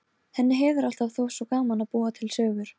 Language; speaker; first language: Icelandic; non-native, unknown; Polish